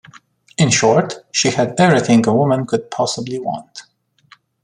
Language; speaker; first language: English; non-native, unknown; Romanian